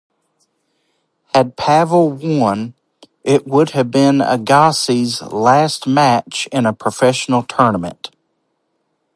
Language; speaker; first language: English; native; English